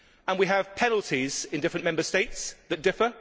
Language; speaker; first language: English; native; English